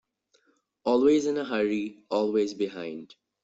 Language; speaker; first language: English; non-native, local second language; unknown